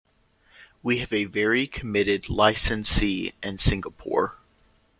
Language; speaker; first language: English; native; English